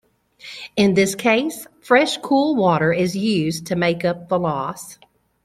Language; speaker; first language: English; native; English